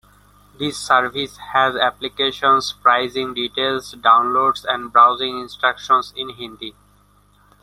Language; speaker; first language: English; non-native, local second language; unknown